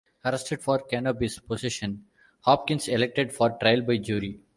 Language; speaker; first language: English; non-native, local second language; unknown